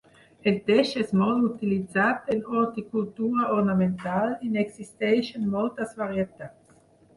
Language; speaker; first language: Catalan; non-native, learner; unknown